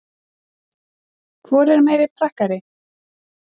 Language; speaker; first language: Icelandic; native; Icelandic